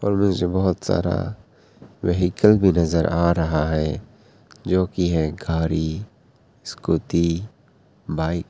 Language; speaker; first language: Hindi; non-native, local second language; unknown